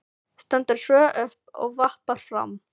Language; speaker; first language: Icelandic; non-native, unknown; Filipino